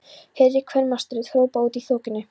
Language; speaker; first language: Icelandic; non-native, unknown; Polish